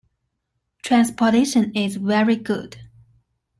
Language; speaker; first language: English; non-native, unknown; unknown